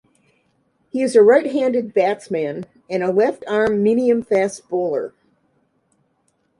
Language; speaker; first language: English; native; English